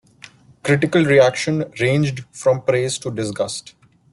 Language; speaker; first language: English; non-native, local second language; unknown